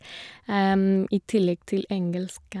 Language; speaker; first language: Norwegian; non-native, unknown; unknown